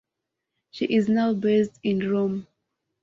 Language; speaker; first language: English; non-native, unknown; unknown